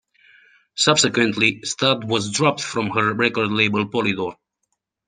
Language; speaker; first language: English; native; English